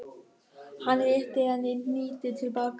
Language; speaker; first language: Icelandic; non-native, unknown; German